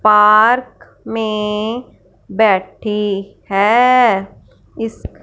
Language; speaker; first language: Hindi; non-native, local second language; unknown